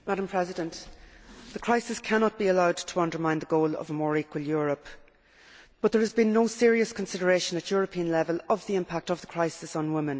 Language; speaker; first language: English; native; English